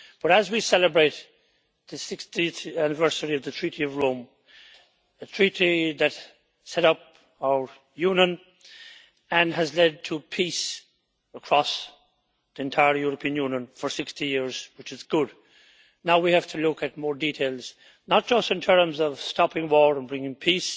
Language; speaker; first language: English; native; English